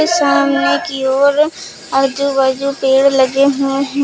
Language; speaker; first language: Hindi; native; Hindi